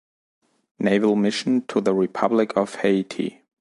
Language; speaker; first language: English; non-native, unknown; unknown